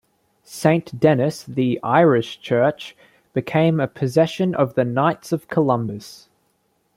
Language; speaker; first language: English; native; English